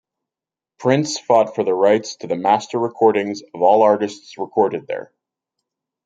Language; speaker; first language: English; native; English